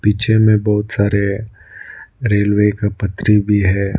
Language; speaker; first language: Hindi; non-native, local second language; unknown